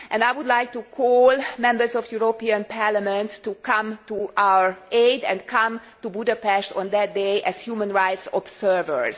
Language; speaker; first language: English; non-native, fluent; Hungarian